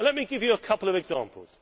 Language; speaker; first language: English; native; English